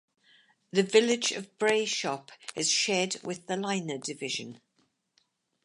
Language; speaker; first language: English; native; English